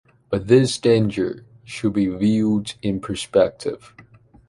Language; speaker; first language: English; non-native, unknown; Chinese